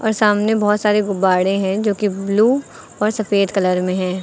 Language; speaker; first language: Hindi; native; Hindi